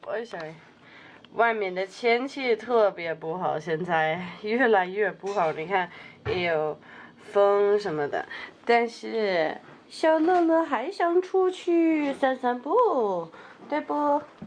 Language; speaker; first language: Chinese; non-native, learner; Danish